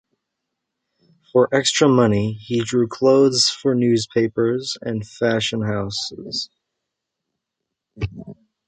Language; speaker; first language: English; native; English